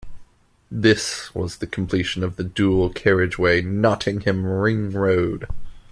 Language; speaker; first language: English; native; English